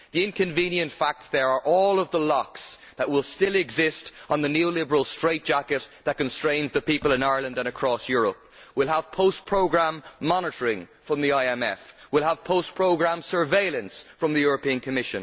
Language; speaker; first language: English; native; English